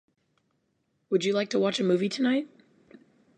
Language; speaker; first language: English; native; English